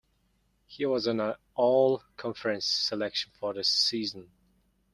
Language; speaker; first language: English; non-native, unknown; Mongolian